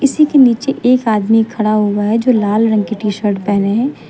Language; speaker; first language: Hindi; native; Hindi